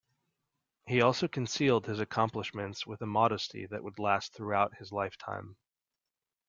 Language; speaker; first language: English; native; English